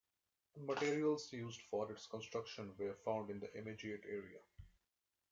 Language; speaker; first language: English; non-native, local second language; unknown